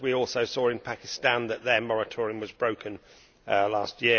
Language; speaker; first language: English; native; English